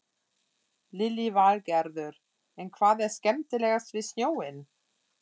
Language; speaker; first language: Icelandic; non-native, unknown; German